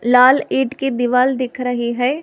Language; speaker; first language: Hindi; non-native, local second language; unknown